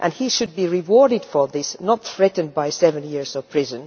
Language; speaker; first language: English; non-native, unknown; Finnish